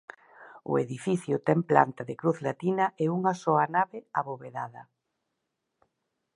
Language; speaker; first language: Galician; native; Galician